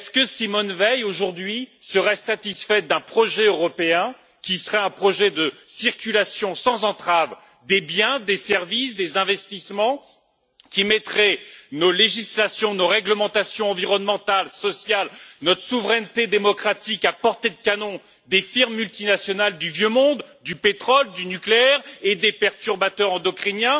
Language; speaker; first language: French; native; French